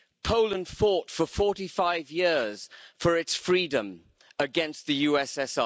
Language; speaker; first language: English; native; English